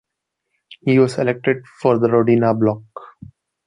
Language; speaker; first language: English; non-native, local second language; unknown